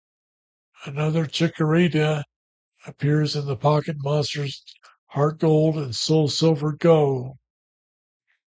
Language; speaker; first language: English; native; English